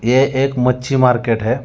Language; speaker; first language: Hindi; non-native, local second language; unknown